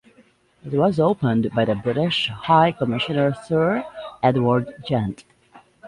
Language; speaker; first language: English; native; English